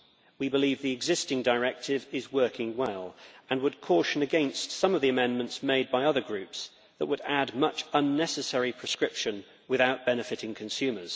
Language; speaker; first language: English; native; English